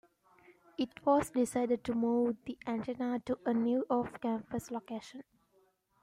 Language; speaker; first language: English; native; English